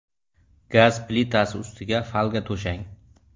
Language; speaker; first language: Uzbek; native; Uzbek